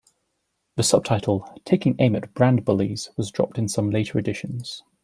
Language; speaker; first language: English; native; English